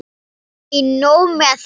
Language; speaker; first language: Icelandic; non-native, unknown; Thai